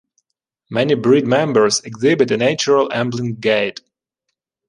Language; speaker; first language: English; non-native, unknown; Ukrainian